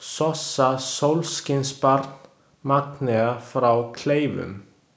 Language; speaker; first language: Icelandic; non-native, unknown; Chinese